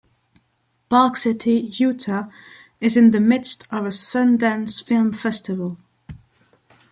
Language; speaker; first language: English; non-native, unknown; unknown